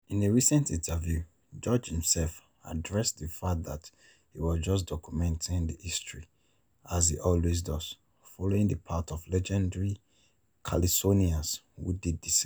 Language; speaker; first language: English; non-native, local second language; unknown